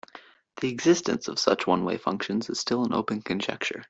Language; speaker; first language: English; native; English